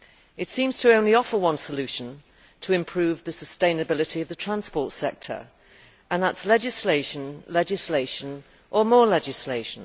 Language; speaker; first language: English; native; English